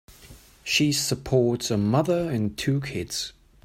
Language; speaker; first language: English; non-native, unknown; German